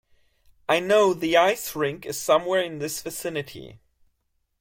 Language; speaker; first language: English; non-native, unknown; German